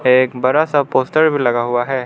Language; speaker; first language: Hindi; non-native, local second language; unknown